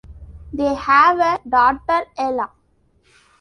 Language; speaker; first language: English; non-native, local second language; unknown